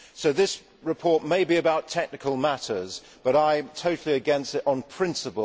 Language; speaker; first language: English; native; English